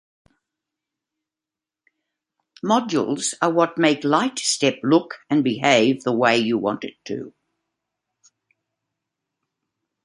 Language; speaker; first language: English; native; English